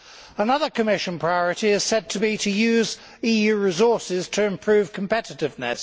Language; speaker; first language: English; native; English